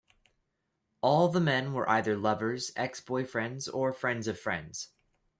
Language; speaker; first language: English; native; English